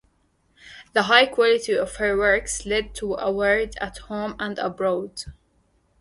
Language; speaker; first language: English; native; English